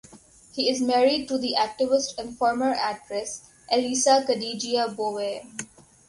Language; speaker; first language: English; non-native, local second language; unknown